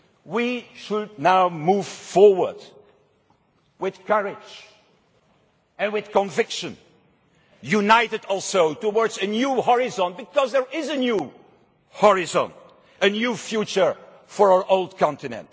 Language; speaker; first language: English; non-native, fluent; Dutch